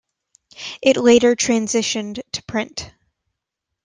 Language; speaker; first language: English; native; English